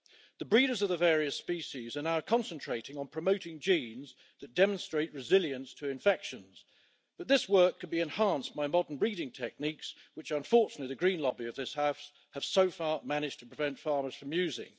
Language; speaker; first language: English; native; English